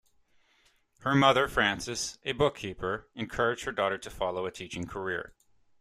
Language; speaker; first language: English; native; English